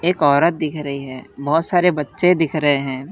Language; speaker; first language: Hindi; non-native, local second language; Gujarati